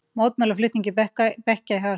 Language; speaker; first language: Icelandic; native; Icelandic